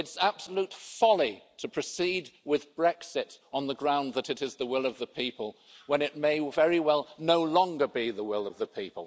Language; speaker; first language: English; native; English